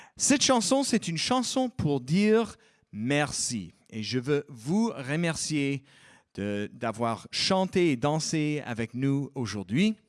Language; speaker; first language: French; non-native, fluent; English